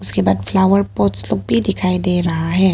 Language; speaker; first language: Hindi; non-native, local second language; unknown